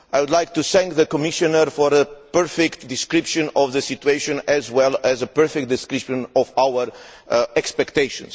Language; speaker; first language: English; non-native, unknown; Romanian